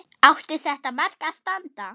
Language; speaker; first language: Icelandic; non-native, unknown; German